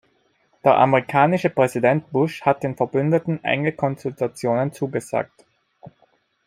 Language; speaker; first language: German; non-native, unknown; Italian